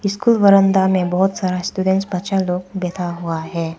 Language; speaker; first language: Hindi; non-native, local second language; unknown